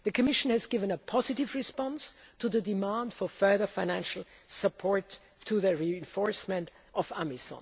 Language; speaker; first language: English; non-native, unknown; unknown